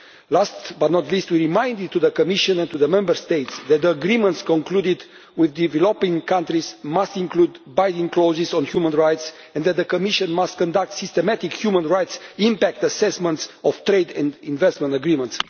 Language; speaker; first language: English; non-native, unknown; Romanian